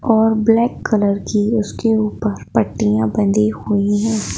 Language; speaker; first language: Hindi; native; Hindi